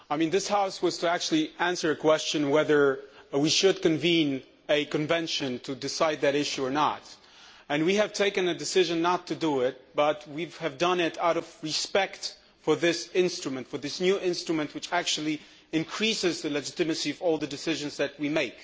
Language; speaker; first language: English; non-native, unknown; Polish